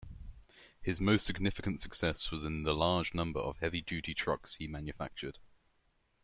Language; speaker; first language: English; native; English